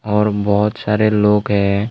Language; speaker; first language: Hindi; non-native, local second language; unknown